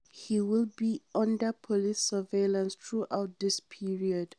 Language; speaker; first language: English; non-native, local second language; Hausa